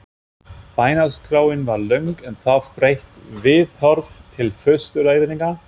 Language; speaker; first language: Icelandic; non-native, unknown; German